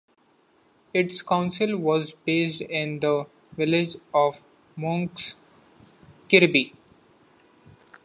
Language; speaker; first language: English; non-native, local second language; Marathi